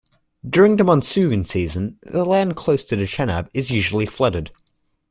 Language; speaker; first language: English; native; English